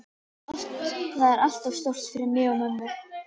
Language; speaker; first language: Icelandic; native; Icelandic